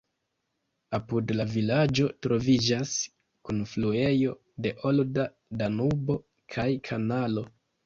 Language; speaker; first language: Esperanto; non-native, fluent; Kinyarwanda